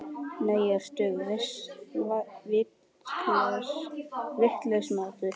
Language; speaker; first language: Icelandic; native; Icelandic